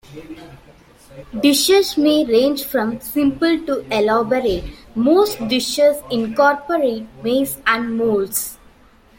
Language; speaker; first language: English; non-native, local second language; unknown